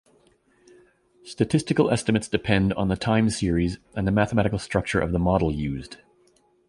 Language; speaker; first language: English; native; English